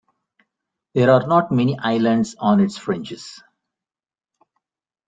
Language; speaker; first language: English; non-native, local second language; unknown